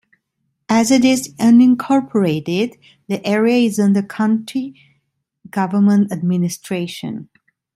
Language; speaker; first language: English; non-native, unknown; Italian